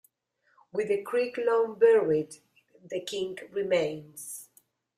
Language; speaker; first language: English; non-native, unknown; Spanish